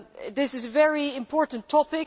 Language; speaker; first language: English; non-native, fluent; Dutch